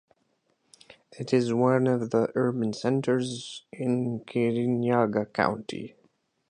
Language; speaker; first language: English; native; English